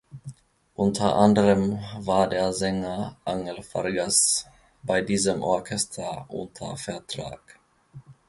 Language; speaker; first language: German; non-native, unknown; Finnish